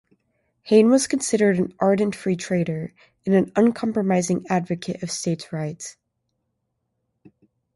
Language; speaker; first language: English; native; English